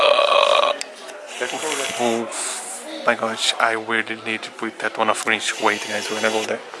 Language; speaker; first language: English; non-native, fluent; Portuguese